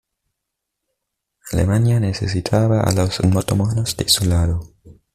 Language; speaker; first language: Spanish; native; Spanish